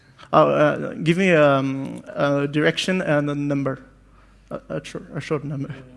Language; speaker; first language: English; non-native, learner; French